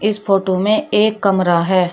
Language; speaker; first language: Hindi; native; Hindi